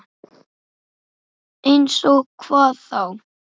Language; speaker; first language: Icelandic; native; Icelandic